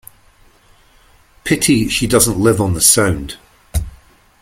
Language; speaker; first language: English; native; English